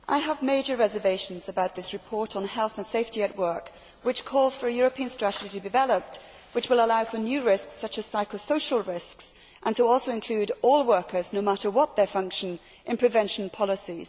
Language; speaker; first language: English; native; English